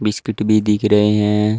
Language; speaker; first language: Hindi; native; Hindi